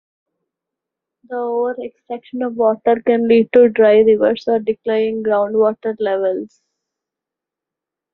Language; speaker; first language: English; non-native, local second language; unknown